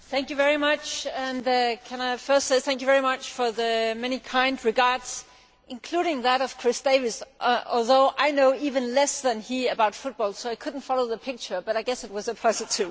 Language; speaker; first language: English; non-native, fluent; Danish